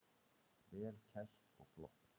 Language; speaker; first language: Icelandic; native; Icelandic